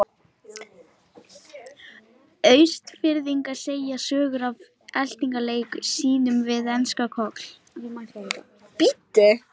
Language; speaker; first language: Icelandic; non-native, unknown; Lithuanian